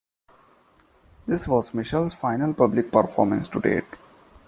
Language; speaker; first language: English; non-native, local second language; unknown